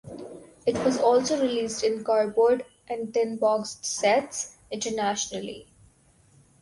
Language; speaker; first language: English; non-native, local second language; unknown